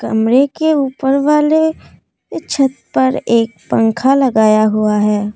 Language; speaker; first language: Hindi; non-native, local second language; Assamese